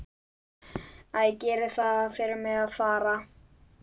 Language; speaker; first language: Icelandic; native; Icelandic